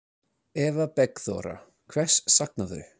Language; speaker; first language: Icelandic; non-native, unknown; English